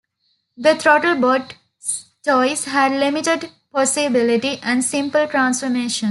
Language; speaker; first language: English; non-native, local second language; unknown